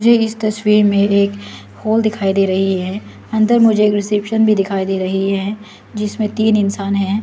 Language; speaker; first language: Hindi; non-native, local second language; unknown